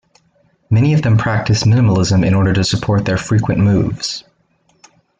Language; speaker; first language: English; native; English